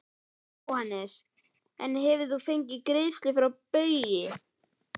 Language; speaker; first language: Icelandic; native; Icelandic